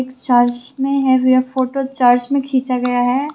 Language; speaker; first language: Hindi; non-native, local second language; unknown